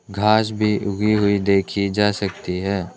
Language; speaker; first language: Hindi; non-native, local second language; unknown